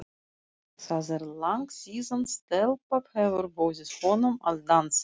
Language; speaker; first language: Icelandic; non-native, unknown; Russian